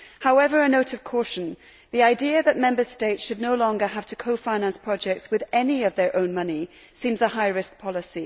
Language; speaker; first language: English; native; English